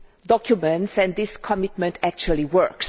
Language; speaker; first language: English; non-native, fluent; Hungarian